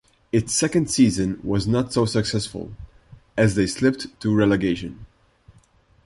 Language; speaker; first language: English; non-native, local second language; Maltese